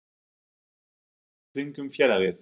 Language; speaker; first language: Icelandic; non-native, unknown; German